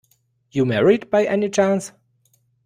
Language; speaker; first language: English; non-native, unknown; German